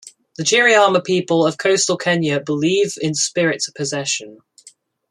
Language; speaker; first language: English; native; English